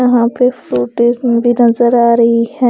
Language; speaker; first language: Hindi; non-native, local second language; Punjabi